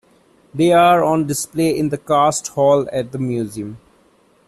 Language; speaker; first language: English; non-native, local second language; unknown